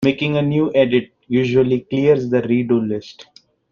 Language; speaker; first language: English; non-native, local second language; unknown